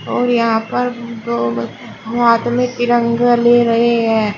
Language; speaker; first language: Hindi; native; Hindi